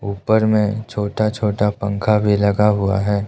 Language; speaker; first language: Hindi; non-native, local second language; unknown